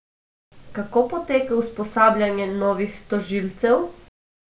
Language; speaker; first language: Slovenian; non-native, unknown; Macedonian